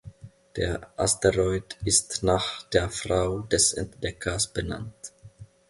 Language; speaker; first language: German; non-native, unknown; Finnish